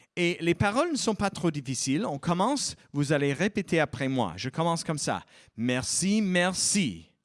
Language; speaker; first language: French; non-native, fluent; English